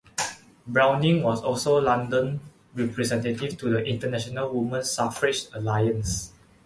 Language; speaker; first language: English; non-native, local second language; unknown